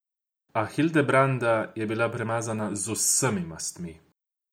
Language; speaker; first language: Slovenian; non-native, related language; Croatian